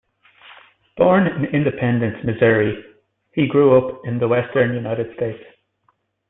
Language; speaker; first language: English; native; English